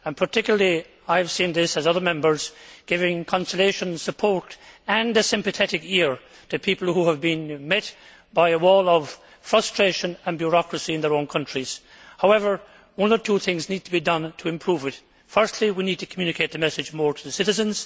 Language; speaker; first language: English; native; English